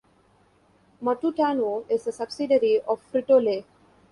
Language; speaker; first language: English; non-native, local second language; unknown